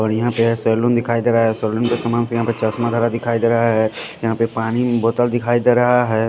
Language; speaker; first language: Hindi; non-native, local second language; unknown